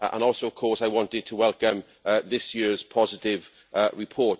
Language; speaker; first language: English; native; English